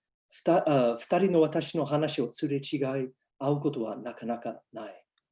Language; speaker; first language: Japanese; non-native, fluent; English